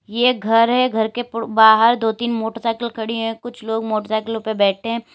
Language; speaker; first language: Hindi; native; Hindi